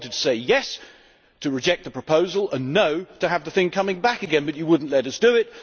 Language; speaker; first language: English; native; English